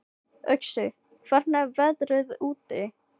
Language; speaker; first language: Icelandic; non-native, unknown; Filipino